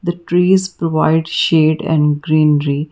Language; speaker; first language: English; non-native, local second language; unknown